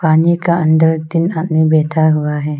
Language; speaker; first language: Hindi; non-native, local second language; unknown